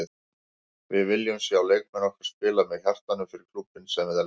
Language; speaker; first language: Icelandic; native; Icelandic